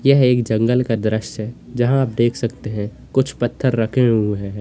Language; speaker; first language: Hindi; native; Hindi